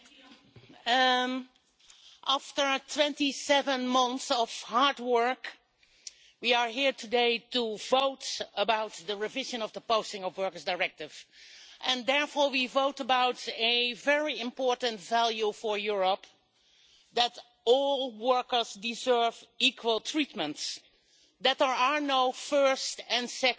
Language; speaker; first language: English; non-native, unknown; Dutch